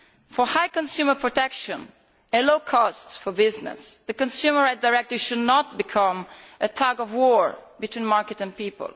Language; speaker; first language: English; non-native, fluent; Italian